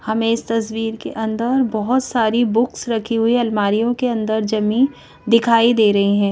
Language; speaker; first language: Hindi; native; Hindi